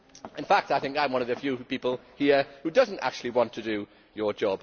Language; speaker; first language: English; native; English